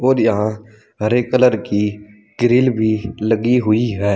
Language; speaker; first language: Hindi; native; Hindi